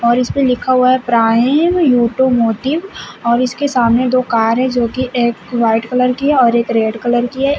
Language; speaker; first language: Hindi; native; Hindi